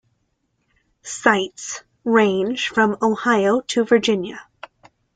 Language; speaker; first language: English; native; English